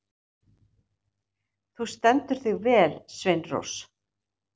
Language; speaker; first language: Icelandic; native; Icelandic